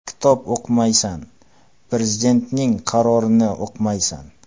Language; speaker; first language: Uzbek; non-native, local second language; Kara-Kalpak